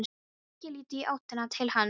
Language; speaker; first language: Icelandic; non-native, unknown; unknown